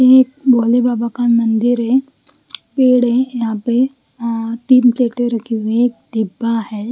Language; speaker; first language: Hindi; non-native, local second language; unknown